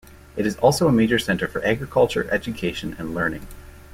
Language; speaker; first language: English; native; English